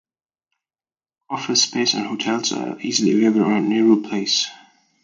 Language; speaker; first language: English; non-native, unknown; German